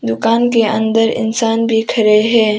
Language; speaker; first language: Hindi; non-native, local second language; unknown